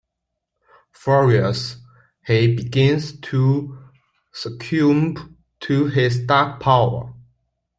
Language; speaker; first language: English; non-native, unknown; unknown